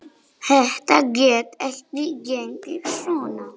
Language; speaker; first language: Icelandic; non-native, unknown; Polish